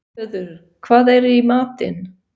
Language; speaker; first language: Icelandic; non-native, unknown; Swiss German